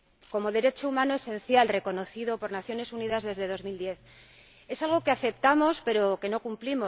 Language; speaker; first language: Spanish; native; Spanish